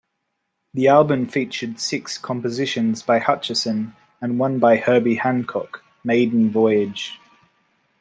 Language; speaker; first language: English; native; English